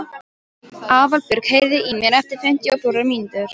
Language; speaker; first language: Icelandic; non-native, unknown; Polish